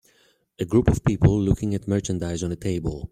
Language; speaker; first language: English; native; English